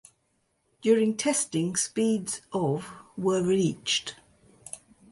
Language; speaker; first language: English; native; English